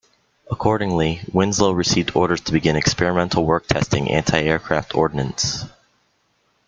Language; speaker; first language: English; native; English